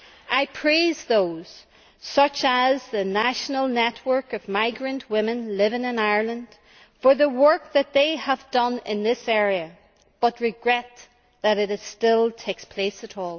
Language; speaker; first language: English; native; English